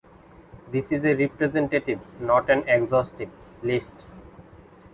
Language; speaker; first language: English; non-native, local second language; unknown